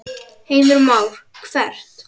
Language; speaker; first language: Icelandic; native; Icelandic